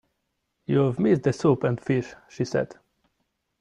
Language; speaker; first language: English; non-native, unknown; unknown